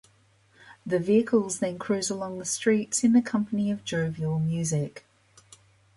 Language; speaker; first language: English; native; English